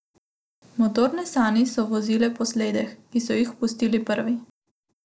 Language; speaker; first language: Slovenian; non-native, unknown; Macedonian